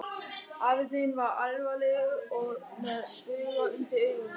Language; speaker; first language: Icelandic; non-native, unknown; German